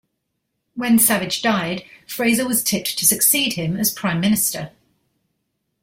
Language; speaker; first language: English; native; English